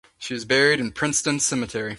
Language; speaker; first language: English; native; English